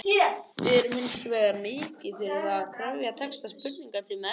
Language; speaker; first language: Icelandic; native; Icelandic